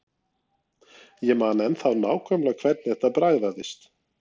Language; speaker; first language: Icelandic; non-native, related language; Norwegian